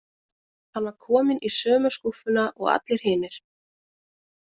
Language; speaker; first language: Icelandic; native; Icelandic